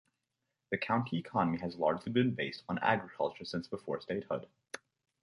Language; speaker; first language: English; native; English